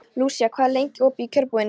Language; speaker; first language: Icelandic; non-native, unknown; Polish